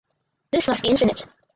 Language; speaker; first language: English; native; English